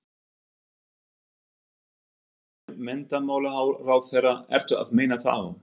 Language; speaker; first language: Icelandic; non-native, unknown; German